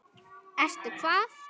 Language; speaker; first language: Icelandic; native; Icelandic